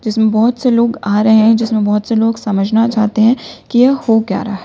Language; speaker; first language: Hindi; native; Hindi